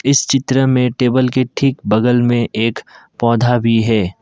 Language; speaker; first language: Hindi; non-native, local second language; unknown